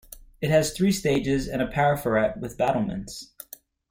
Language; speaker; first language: English; native; English